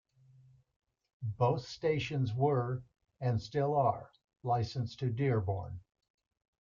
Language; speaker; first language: English; native; English